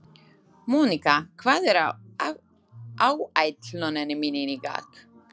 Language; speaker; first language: Icelandic; non-native, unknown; Slovak